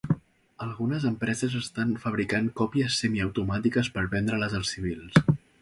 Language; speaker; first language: Catalan; native; Catalan